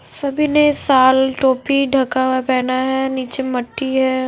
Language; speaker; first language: Hindi; non-native, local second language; Punjabi